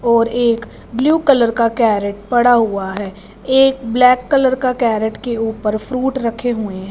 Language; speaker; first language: Hindi; non-native, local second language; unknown